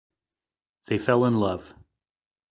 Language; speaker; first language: English; native; English